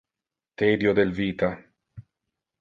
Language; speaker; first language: Interlingua; non-native, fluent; Italian